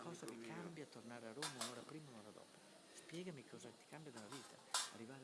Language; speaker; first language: Italian; native; Italian